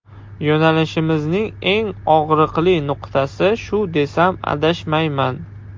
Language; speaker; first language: Uzbek; non-native, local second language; Russian